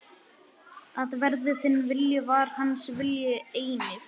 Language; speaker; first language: Icelandic; native; Icelandic